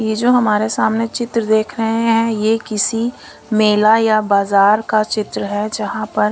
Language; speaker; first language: Hindi; non-native, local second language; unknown